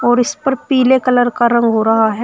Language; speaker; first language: Hindi; native; Hindi